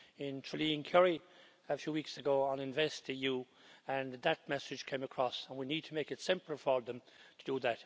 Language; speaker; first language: English; native; English